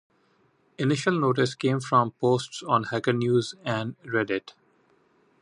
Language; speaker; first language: English; non-native, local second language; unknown